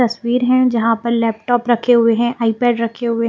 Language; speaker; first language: Hindi; native; Hindi